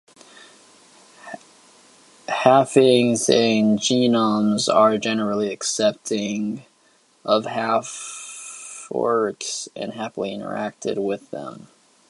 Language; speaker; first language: English; native; English